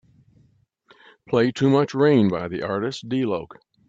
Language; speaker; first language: English; native; English